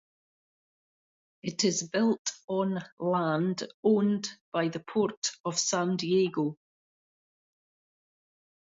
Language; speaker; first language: English; native; English